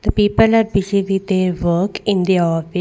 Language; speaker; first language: English; non-native, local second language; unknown